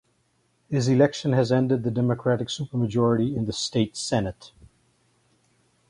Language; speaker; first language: English; native; English